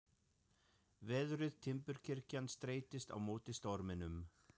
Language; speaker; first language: Icelandic; non-native, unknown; German